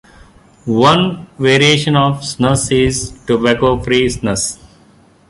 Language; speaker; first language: English; non-native, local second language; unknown